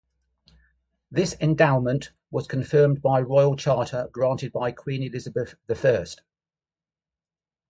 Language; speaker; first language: English; native; English